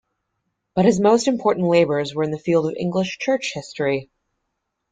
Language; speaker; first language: English; native; English